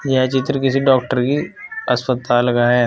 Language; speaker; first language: Hindi; native; Hindi